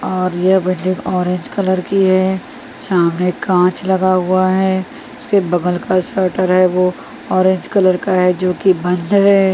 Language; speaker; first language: Hindi; non-native, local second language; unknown